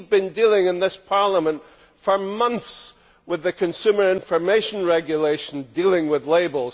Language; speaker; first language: English; native; English